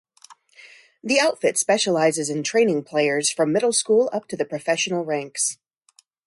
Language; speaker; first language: English; native; English